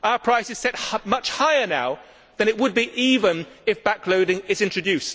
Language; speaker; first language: English; native; English